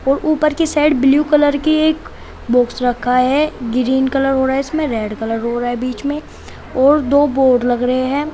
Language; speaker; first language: Hindi; native; Hindi